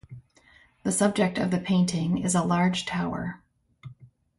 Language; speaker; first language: English; native; English